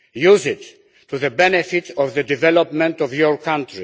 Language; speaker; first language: English; non-native, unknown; Polish